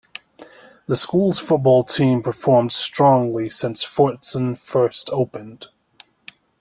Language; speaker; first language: English; native; English